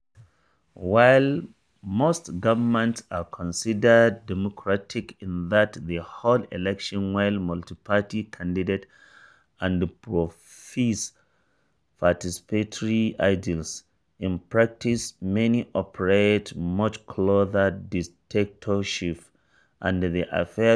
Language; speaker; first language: English; non-native, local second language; Hausa